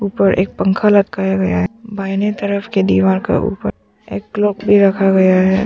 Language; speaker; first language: Hindi; non-native, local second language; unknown